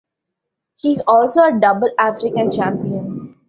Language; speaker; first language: English; non-native, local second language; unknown